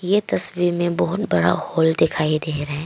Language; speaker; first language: Hindi; non-native, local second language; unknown